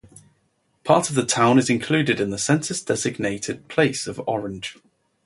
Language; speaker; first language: English; native; English